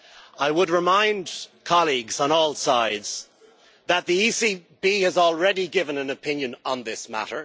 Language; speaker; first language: English; native; English